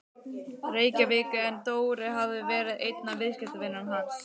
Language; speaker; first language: Icelandic; native; Icelandic